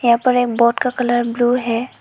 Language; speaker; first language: Hindi; non-native, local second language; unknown